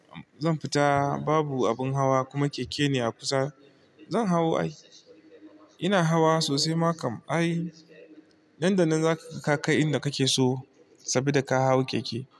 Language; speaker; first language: Hausa; non-native, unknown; Igbo